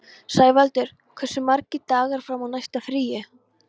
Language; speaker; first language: Icelandic; non-native, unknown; Polish